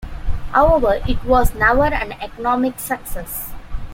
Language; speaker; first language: English; non-native, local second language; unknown